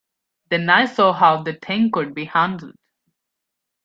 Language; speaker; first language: English; non-native, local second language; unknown